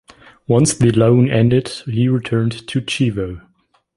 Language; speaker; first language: English; non-native, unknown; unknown